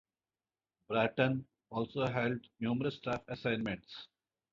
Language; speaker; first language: English; non-native, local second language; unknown